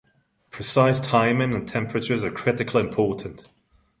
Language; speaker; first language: English; non-native, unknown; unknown